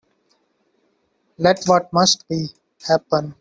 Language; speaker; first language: English; non-native, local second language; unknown